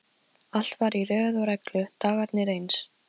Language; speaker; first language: Icelandic; non-native, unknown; Polish